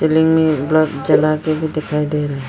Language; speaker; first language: Hindi; non-native, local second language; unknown